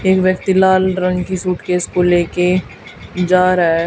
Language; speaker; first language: Hindi; native; Hindi